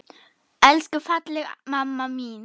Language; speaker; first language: Icelandic; non-native, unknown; German